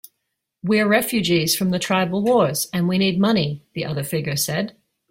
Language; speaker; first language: English; native; English